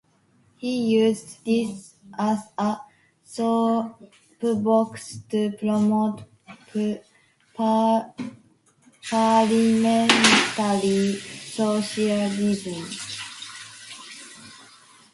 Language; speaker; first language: English; non-native, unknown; Japanese